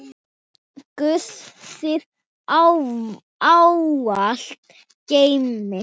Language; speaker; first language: Icelandic; non-native, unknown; Thai